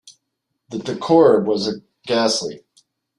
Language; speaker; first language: English; native; English